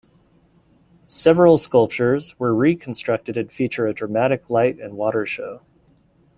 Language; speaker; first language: English; native; English